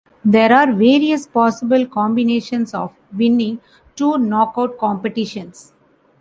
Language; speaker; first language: English; non-native, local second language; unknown